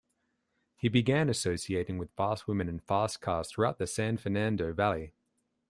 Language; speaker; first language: English; native; English